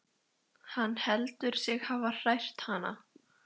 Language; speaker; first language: Icelandic; native; Icelandic